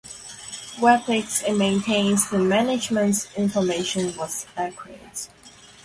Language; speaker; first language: English; non-native, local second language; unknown